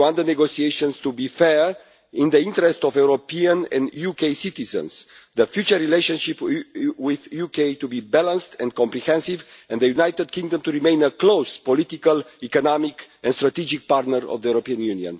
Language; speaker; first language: English; non-native, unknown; Romanian